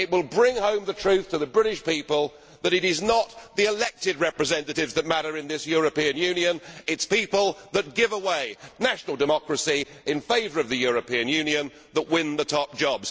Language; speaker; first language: English; native; English